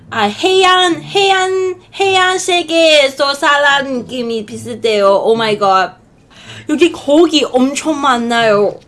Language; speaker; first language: Korean; non-native, learner; English